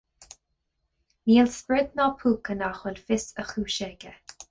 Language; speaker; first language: Irish; non-native, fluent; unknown